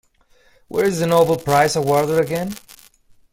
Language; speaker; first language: English; non-native, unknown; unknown